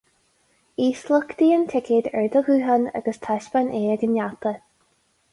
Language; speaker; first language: Irish; non-native, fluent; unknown